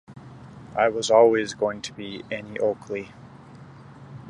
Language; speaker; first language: English; native; English